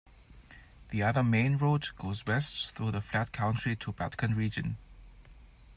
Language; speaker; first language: English; non-native, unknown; German